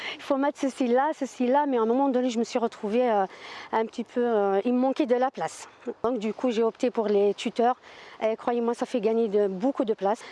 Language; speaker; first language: French; non-native, local second language; Kabyle